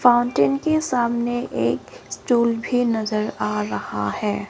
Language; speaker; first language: Hindi; non-native, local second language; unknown